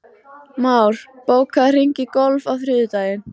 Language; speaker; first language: Icelandic; native; Icelandic